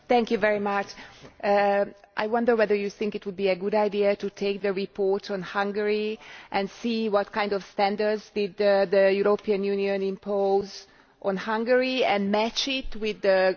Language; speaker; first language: English; non-native, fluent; Hungarian